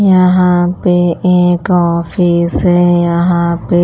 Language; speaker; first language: Hindi; non-native, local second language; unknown